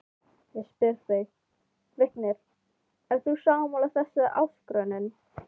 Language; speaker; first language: Icelandic; non-native, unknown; Filipino